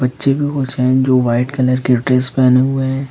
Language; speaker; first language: Hindi; native; Hindi